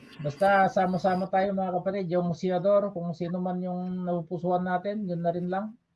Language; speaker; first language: Filipino; non-native, local second language; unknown